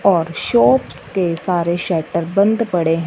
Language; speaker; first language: Hindi; non-native, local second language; Punjabi